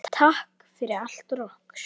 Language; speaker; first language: Icelandic; native; Icelandic